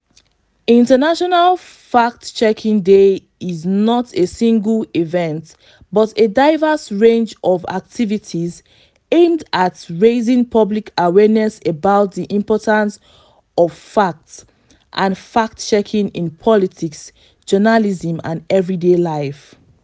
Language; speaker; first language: English; non-native, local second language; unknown